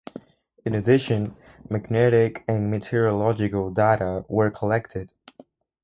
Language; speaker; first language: English; non-native, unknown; Spanish